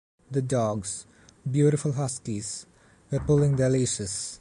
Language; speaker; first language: English; non-native, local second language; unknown